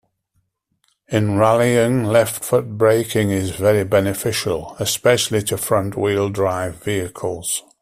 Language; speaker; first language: English; native; English